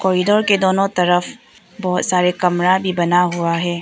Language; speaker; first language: Hindi; non-native, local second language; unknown